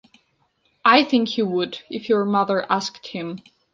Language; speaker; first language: English; non-native, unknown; Georgian